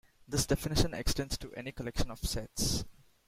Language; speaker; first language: English; non-native, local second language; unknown